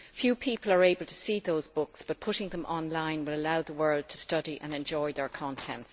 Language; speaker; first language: English; native; English